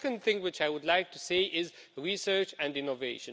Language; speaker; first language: English; non-native, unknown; Romanian